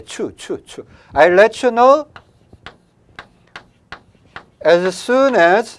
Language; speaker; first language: English; non-native, fluent; Korean